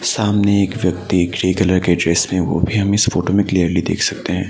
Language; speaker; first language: Hindi; non-native, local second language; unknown